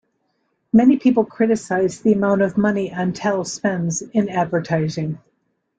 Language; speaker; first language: English; native; English